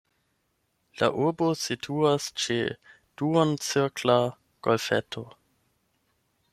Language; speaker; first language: Esperanto; non-native, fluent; German